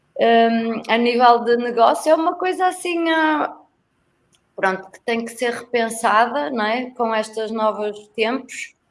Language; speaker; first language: Portuguese; native; Portuguese